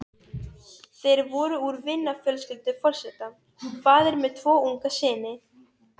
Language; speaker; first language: Icelandic; non-native, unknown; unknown